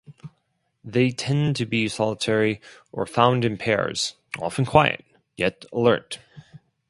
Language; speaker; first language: English; non-native, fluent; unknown